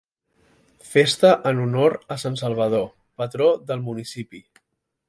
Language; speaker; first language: Catalan; native; Catalan